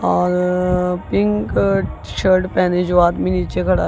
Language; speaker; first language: Hindi; non-native, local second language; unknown